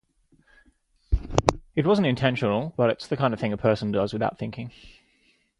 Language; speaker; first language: English; native; English